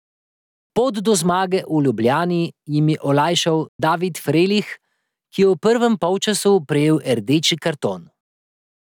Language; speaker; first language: Slovenian; native; Slovenian